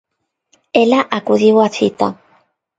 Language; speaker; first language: Galician; non-native, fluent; Spanish